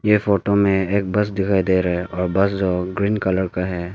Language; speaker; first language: Hindi; non-native, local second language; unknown